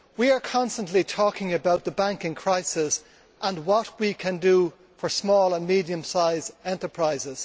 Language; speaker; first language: English; native; English